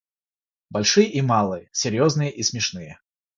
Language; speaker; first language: Russian; non-native, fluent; Georgian